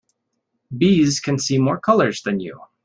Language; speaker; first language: English; native; English